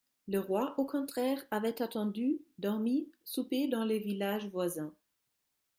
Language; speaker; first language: French; non-native, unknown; German